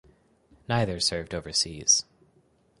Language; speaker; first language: English; native; English